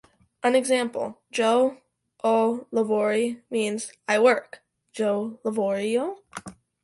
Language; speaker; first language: English; native; English